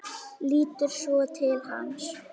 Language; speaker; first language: Icelandic; native; Icelandic